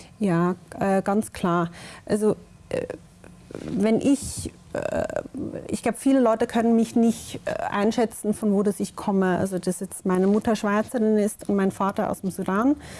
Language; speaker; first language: German; native; German